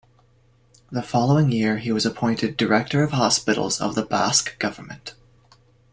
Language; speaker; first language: English; native; English